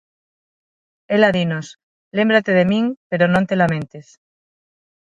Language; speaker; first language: Galician; non-native, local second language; Spanish